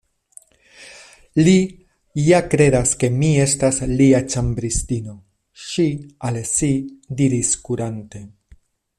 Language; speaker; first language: Esperanto; non-native, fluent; Spanish